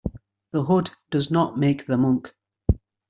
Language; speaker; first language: English; native; English